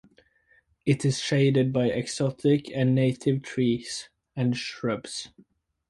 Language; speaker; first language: English; native; English